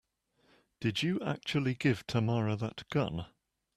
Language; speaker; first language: English; native; English